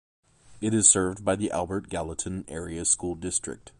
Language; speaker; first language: English; native; English